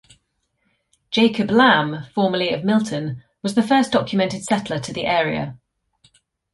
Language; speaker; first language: English; native; English